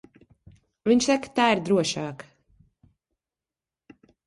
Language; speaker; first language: Latvian; early bilingual, heritage; Latvian